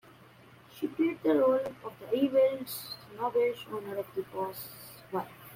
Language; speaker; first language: English; native; English